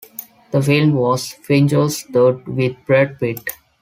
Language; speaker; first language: English; non-native, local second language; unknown